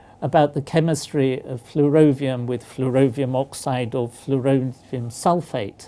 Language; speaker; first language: English; native; English